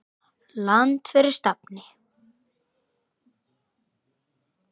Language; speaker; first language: Icelandic; native; Icelandic